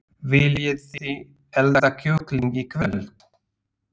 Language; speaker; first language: Icelandic; non-native, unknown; Slovak